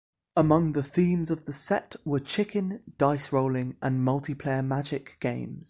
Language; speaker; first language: English; native; English